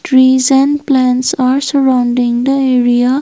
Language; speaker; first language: English; non-native, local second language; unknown